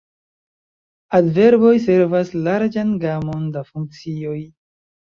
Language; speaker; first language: Esperanto; non-native, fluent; Chinese